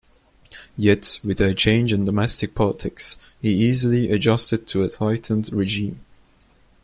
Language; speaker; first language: English; non-native, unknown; Turkish